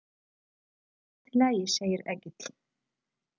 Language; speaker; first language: Icelandic; non-native, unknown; Polish